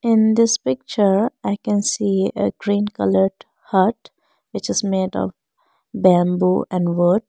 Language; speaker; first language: English; non-native, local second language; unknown